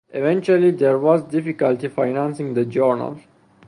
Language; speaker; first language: English; non-native, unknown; Persian